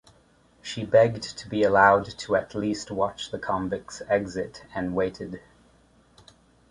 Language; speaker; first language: English; native; English